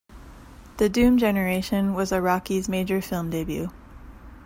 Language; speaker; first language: English; native; English